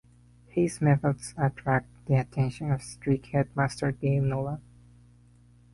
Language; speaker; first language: English; non-native, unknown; Spanish